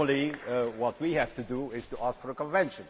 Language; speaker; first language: English; non-native, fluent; Dutch